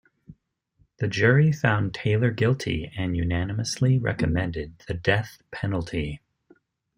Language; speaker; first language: English; native; English